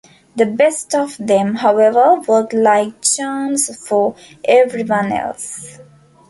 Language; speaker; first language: English; non-native, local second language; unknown